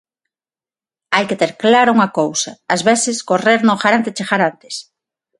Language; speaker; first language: Galician; non-native, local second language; Spanish